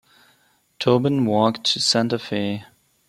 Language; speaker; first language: English; non-native, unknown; German